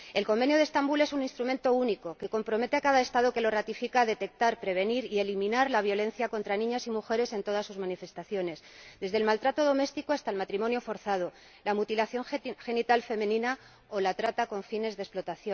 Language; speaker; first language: Spanish; native; Spanish